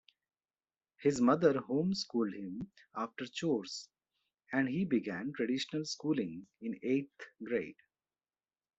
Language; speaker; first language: English; non-native, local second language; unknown